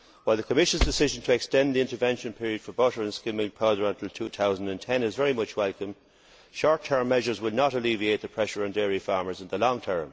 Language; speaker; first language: English; native; English